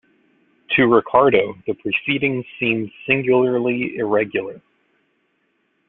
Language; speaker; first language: English; native; English